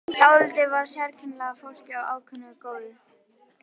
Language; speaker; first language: Icelandic; native; Icelandic